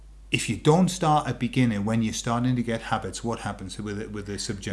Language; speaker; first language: English; native; English